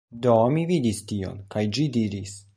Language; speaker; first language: Esperanto; non-native, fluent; Polish